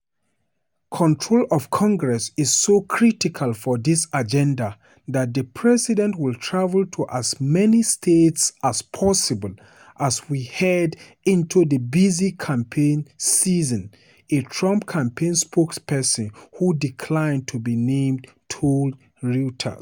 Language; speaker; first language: English; non-native, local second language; Hausa